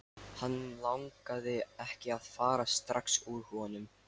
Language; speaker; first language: Icelandic; non-native, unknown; Lithuanian